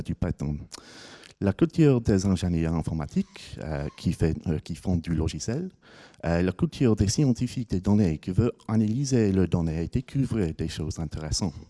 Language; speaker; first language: French; non-native, fluent; English